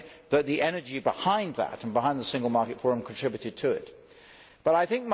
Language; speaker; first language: English; native; English